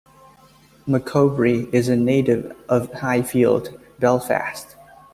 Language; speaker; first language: English; native; English